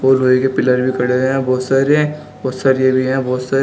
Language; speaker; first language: Hindi; native; Hindi